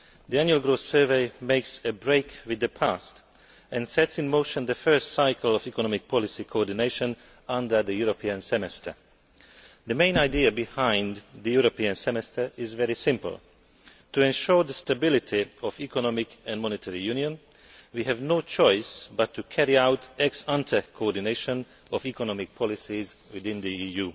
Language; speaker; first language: English; non-native, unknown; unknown